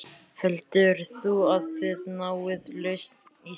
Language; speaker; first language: Icelandic; native; Icelandic